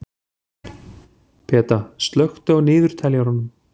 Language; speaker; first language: Icelandic; native; Icelandic